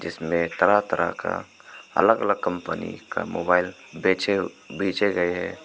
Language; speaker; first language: Hindi; non-native, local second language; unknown